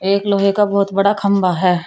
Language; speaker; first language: Hindi; native; Hindi